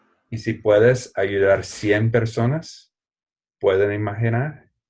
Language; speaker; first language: Spanish; non-native, fluent; English